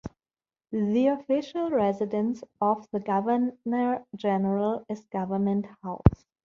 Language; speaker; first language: English; non-native, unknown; German